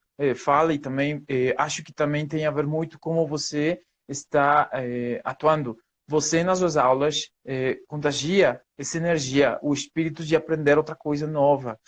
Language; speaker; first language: Portuguese; non-native, fluent; Spanish